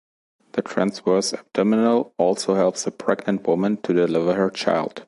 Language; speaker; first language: English; non-native, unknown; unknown